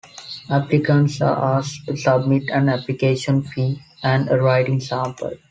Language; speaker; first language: English; non-native, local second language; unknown